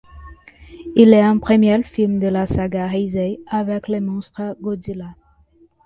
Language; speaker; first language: French; non-native, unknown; Portuguese